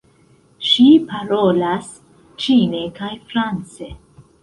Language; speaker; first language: Esperanto; non-native, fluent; Central Kurdish